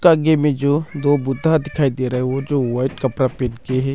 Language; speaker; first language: Hindi; non-native, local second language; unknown